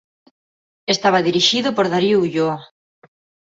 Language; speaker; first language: Galician; non-native, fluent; Spanish